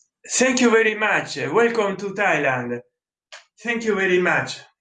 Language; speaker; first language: English; non-native, learner; Italian